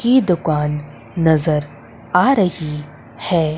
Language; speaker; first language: Hindi; native; Hindi